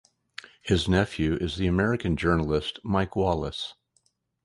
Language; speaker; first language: English; native; English